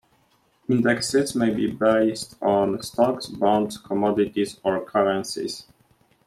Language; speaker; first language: English; non-native, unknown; Polish